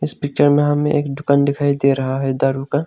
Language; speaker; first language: Hindi; non-native, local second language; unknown